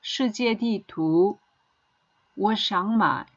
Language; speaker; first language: Chinese; non-native, fluent; Korean